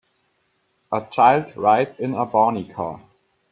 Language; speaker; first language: English; native; English